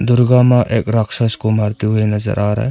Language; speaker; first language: Hindi; non-native, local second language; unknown